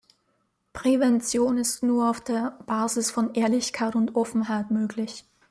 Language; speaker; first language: German; native; German